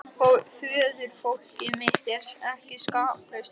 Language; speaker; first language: Icelandic; native; Icelandic